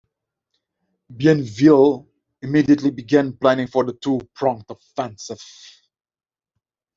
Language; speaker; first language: English; non-native, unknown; Dutch